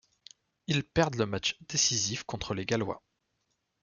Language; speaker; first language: French; native; French